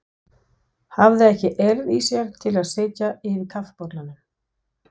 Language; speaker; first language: Icelandic; non-native, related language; Danish